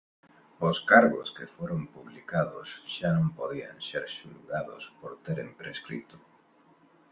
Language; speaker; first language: Galician; non-native, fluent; Spanish